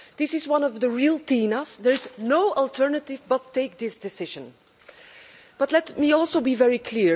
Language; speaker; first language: English; non-native, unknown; Dutch